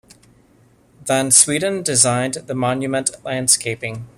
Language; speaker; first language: English; native; English